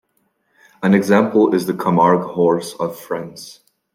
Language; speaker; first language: English; non-native, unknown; French